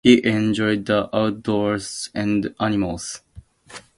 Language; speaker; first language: English; native; English